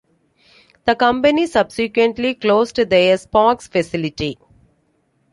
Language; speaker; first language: English; non-native, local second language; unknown